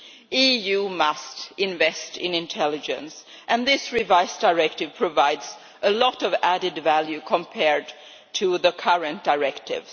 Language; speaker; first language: English; non-native, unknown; Swedish